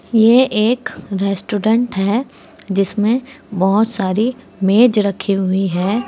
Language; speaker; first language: Hindi; native; Hindi